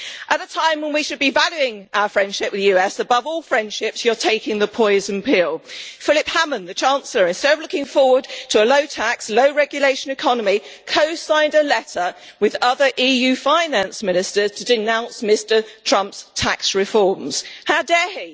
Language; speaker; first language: English; native; English